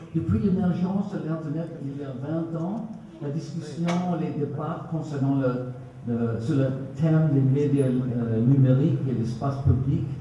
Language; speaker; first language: French; non-native, learner; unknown